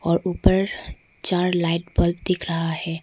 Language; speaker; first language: Hindi; non-native, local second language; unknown